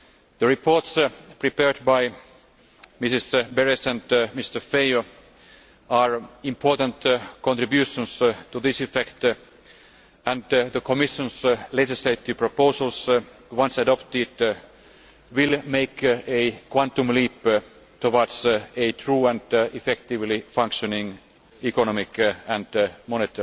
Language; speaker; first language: English; non-native, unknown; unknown